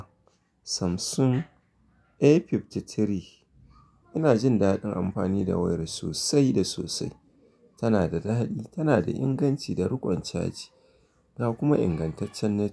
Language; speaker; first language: Hausa; native; Hausa